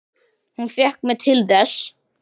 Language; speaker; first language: Icelandic; native; Icelandic